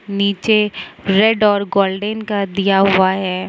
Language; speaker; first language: Hindi; non-native, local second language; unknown